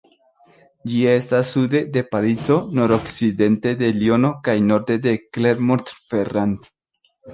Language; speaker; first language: Esperanto; non-native, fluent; Spanish